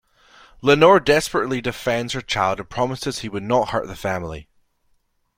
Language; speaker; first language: English; native; English